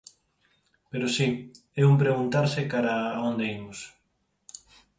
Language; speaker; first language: Galician; non-native, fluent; Spanish